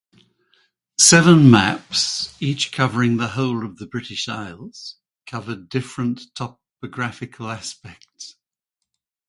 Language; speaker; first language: English; native; English